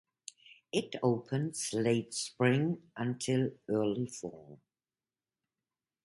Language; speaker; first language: English; non-native, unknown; German